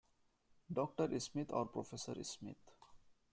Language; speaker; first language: English; non-native, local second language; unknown